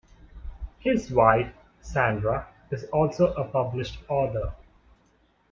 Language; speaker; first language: English; non-native, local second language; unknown